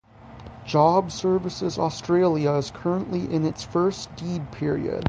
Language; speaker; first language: English; native; English